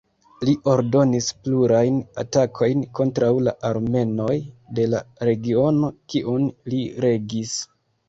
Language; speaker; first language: Esperanto; non-native, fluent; Kinyarwanda